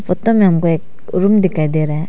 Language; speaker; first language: Hindi; non-native, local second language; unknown